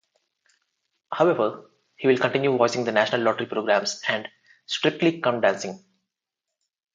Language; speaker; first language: English; non-native, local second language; Telugu